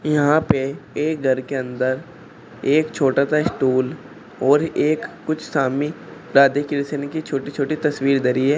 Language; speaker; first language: Hindi; native; Hindi